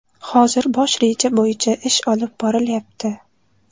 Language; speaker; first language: Uzbek; native; Uzbek